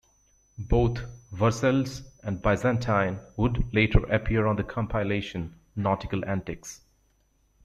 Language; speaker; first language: English; native; English